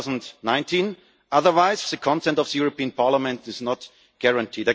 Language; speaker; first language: English; non-native, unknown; German